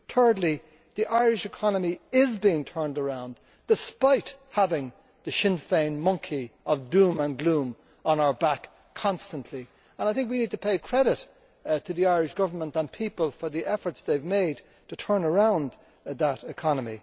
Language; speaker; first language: English; native; English